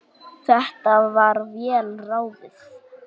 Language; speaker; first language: Icelandic; native; Icelandic